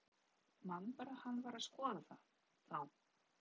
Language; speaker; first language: Icelandic; non-native, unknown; Polish